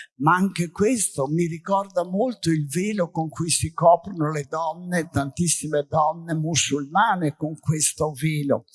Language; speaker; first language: Italian; native; Italian